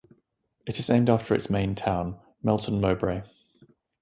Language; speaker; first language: English; native; English